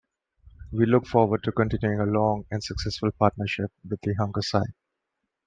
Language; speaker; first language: English; non-native, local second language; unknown